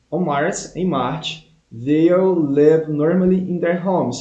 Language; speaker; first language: English; non-native, fluent; Portuguese